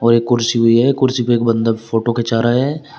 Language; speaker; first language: Hindi; native; Hindi